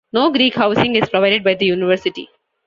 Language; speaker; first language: English; non-native, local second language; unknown